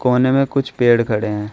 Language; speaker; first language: Hindi; native; Hindi